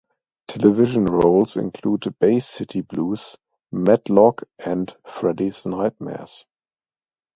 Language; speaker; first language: English; non-native, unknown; German